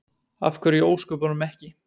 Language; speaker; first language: Icelandic; native; Icelandic